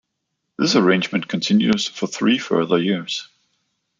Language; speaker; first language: English; non-native, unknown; Danish